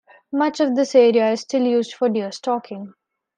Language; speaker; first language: English; non-native, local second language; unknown